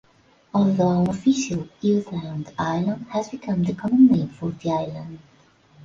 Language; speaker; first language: English; non-native, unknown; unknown